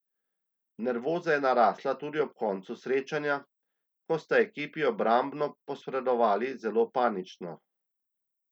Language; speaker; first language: Slovenian; native; Slovenian